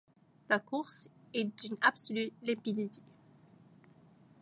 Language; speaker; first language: French; native; French